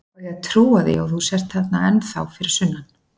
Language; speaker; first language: Icelandic; native; Icelandic